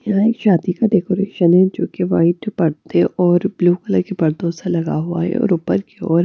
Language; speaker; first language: Hindi; non-native, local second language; Punjabi